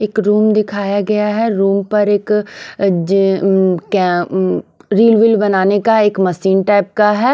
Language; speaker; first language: Hindi; non-native, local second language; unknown